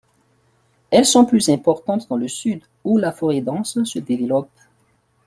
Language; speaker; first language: French; non-native, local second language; Malagasy